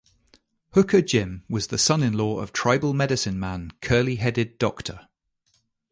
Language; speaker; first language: English; native; English